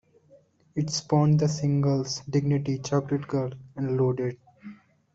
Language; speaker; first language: English; non-native, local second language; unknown